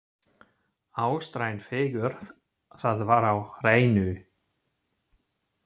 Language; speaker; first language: Icelandic; non-native, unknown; German